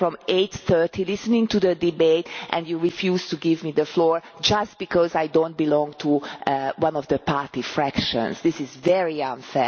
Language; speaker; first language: English; non-native, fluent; Hungarian